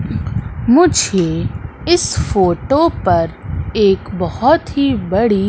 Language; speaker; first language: Hindi; native; Hindi